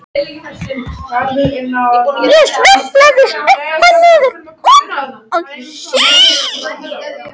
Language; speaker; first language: Icelandic; non-native, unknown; French